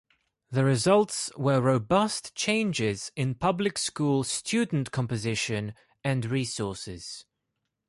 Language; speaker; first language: English; non-native, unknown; Greek